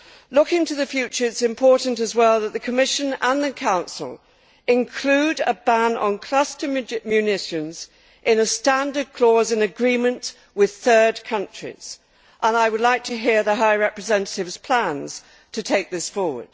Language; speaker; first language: English; native; English